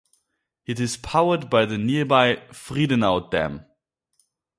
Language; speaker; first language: English; non-native, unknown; German